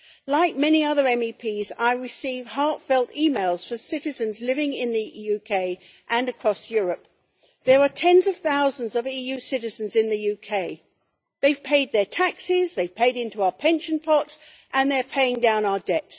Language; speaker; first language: English; native; English